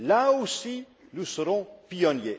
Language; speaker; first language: French; non-native, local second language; Dutch